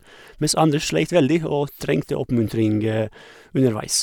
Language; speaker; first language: Norwegian; non-native, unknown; Croatian